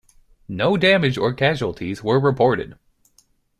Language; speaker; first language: English; native; English